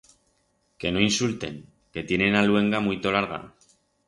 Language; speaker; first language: Aragonese; non-native, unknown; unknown